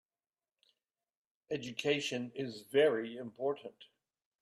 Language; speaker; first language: English; native; English